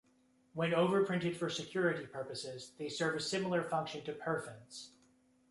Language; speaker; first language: English; native; English